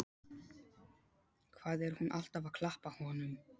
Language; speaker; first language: Icelandic; non-native, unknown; Polish